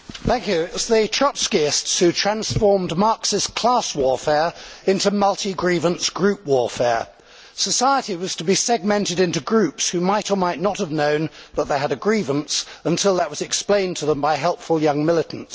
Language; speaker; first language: English; native; English